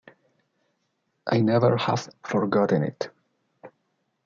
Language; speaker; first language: English; non-native, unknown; Spanish